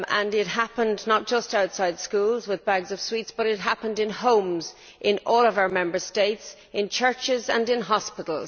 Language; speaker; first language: English; native; English